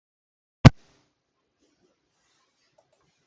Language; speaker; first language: English; native; English